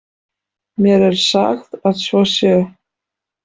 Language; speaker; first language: Icelandic; non-native, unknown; Polish